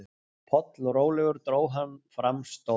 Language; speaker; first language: Icelandic; native; Icelandic